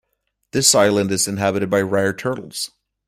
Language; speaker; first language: English; native; English